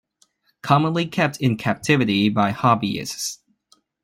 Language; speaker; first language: English; non-native, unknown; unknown